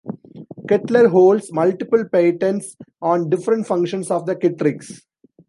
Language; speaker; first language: English; non-native, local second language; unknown